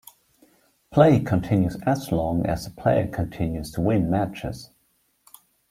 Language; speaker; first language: English; non-native, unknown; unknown